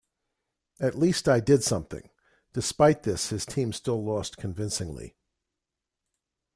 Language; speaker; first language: English; native; English